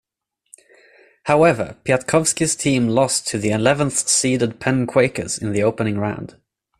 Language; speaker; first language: English; non-native, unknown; Swedish